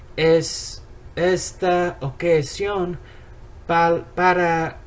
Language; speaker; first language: Spanish; non-native, learner; English